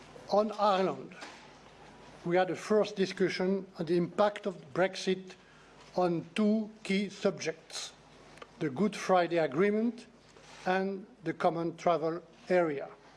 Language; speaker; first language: English; non-native, fluent; French